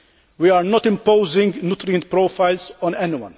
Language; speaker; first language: English; non-native, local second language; Maltese